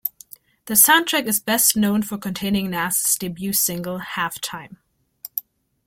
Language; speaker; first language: English; native; English